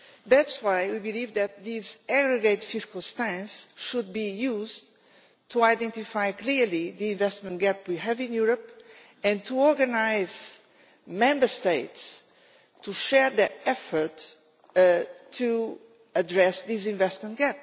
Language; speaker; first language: English; non-native, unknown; Portuguese